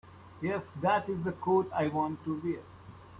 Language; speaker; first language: English; non-native, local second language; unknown